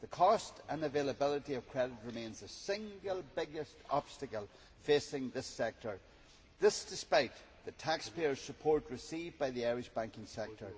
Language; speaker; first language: English; native; English